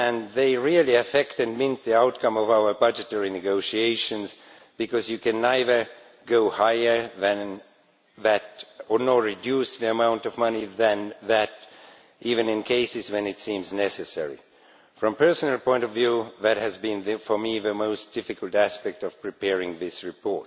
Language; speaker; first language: English; non-native, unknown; Estonian